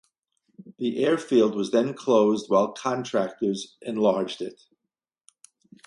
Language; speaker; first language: English; native; English